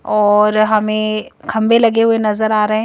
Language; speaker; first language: Hindi; native; Hindi